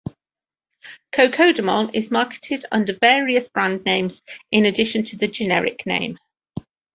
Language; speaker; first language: English; native; English